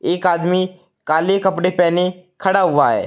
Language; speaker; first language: Hindi; native; Hindi